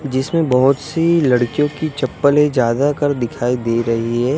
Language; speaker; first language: Hindi; non-native, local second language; Gujarati